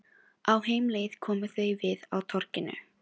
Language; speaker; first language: Icelandic; non-native, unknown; Filipino